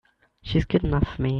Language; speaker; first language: English; native; English